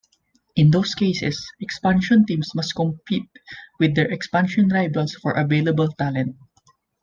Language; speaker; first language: English; non-native, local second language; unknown